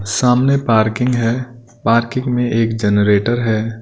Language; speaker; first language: Hindi; non-native, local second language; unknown